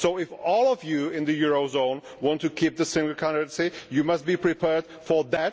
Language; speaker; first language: English; non-native, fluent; Czech